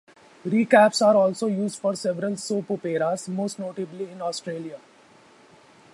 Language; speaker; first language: English; non-native, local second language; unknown